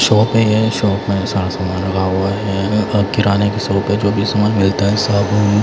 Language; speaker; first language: Hindi; non-native, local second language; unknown